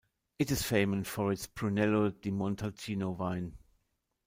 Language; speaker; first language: English; non-native, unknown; German